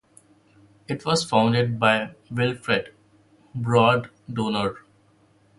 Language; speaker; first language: English; non-native, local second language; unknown